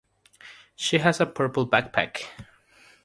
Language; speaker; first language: English; non-native, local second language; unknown